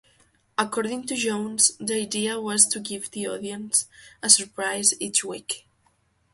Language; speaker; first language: English; non-native, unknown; Catalan